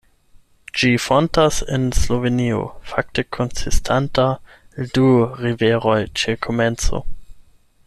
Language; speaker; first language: Esperanto; non-native, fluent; German